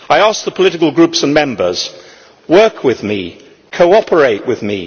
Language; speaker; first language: English; native; English